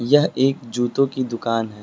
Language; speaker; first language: Hindi; native; Hindi